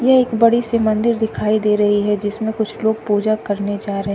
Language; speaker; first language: Hindi; native; Hindi